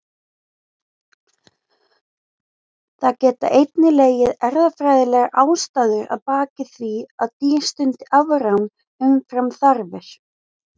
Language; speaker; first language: Icelandic; native; Icelandic